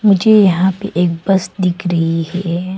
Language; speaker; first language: Hindi; non-native, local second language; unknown